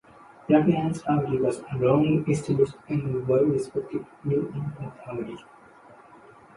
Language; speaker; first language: English; non-native, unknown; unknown